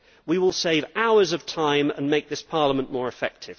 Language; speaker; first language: English; native; English